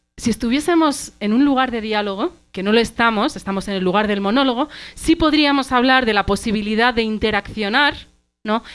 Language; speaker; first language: Spanish; early bilingual, other home language; Arabic